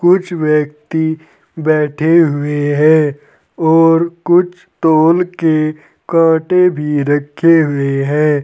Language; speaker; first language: Hindi; native; Hindi